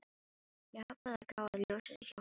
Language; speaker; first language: Icelandic; non-native, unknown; Filipino